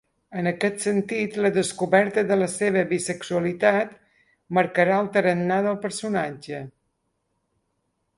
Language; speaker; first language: Catalan; native; Catalan